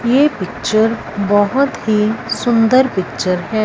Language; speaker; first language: Hindi; non-native, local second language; Punjabi